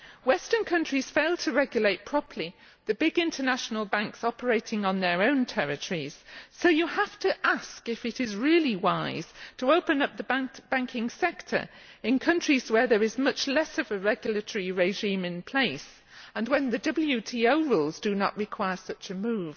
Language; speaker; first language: English; native; English